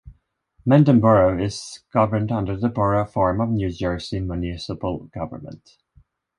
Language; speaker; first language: English; non-native, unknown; Swedish